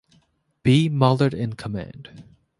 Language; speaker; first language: English; native; English